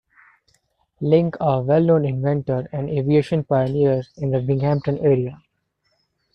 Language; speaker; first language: English; non-native, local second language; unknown